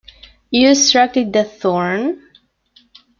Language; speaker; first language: English; non-native, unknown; Spanish